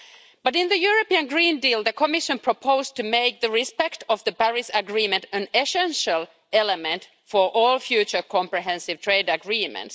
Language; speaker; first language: English; non-native, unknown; Finnish